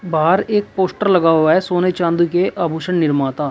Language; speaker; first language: Hindi; native; Hindi